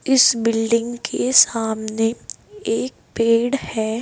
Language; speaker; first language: Hindi; native; Hindi